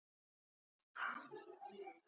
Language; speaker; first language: Icelandic; native; Icelandic